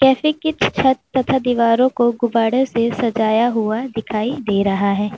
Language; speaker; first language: Hindi; native; Hindi